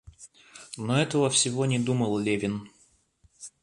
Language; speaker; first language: Russian; native; Russian